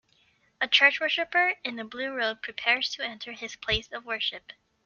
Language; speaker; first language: English; native; English